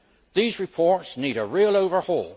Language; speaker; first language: English; native; English